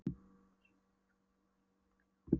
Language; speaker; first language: Icelandic; non-native, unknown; Polish